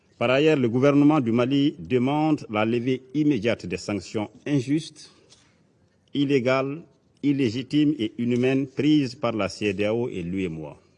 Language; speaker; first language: French; non-native, local second language; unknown